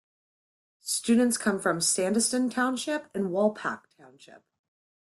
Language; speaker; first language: English; native; English